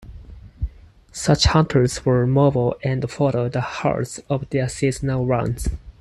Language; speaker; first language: English; non-native, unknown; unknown